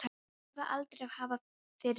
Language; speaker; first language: Icelandic; non-native, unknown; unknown